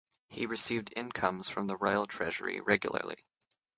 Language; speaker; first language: English; native; English